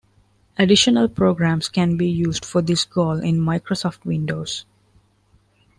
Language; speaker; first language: English; non-native, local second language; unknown